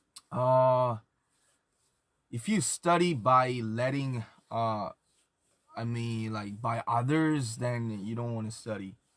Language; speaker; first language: English; non-native, fluent; Korean